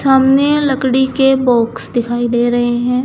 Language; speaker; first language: Hindi; native; Hindi